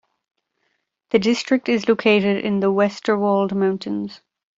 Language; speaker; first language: English; native; English